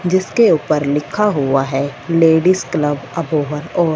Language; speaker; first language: Hindi; non-native, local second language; Punjabi